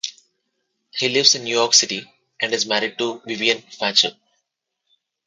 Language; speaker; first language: English; non-native, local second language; Telugu